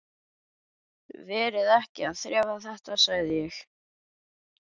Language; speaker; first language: Icelandic; native; Icelandic